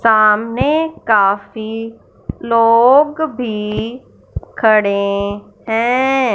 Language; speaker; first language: Hindi; non-native, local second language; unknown